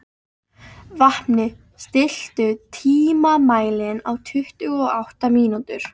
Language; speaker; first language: Icelandic; native; Icelandic